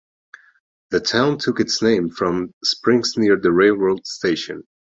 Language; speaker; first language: English; non-native, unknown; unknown